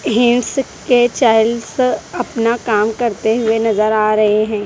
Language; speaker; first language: Hindi; non-native, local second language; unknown